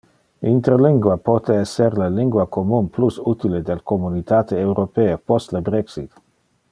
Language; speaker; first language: Interlingua; non-native, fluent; Dutch